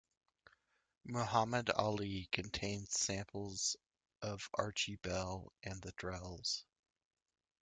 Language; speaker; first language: English; native; English